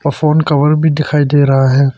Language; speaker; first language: Hindi; non-native, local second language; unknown